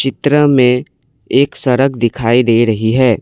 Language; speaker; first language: Hindi; non-native, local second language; Assamese